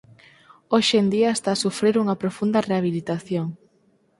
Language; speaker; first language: Galician; non-native, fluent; Spanish